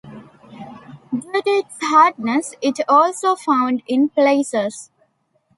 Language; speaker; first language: English; non-native, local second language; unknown